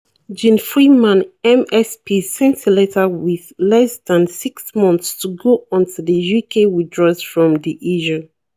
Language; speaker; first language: English; non-native, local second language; Yoruba